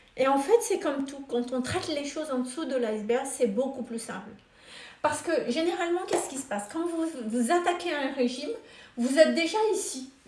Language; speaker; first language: French; non-native, local second language; Malagasy